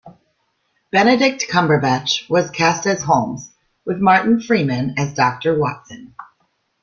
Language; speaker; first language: English; native; English